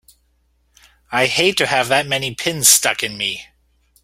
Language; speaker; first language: English; native; English